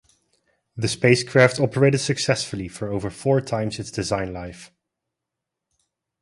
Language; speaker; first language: English; non-native, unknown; Dutch